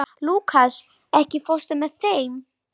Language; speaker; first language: Icelandic; non-native, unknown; Polish